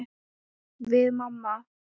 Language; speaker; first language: Icelandic; non-native, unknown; Thai